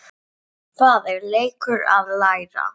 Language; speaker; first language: Icelandic; non-native, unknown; English